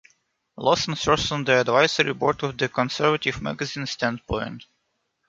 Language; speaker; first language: English; non-native, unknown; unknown